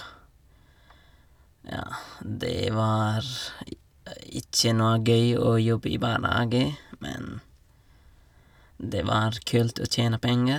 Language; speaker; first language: Norwegian; non-native, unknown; Nepali